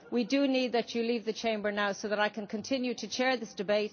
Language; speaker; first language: English; native; English